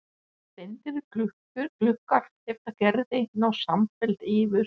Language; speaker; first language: Icelandic; non-native, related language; Danish